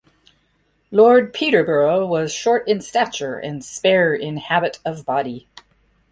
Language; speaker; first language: English; native; English